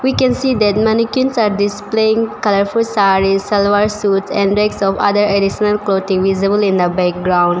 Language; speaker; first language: English; non-native, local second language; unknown